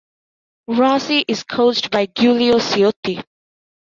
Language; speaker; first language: English; non-native, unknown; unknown